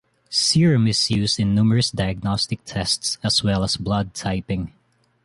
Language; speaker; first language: English; non-native, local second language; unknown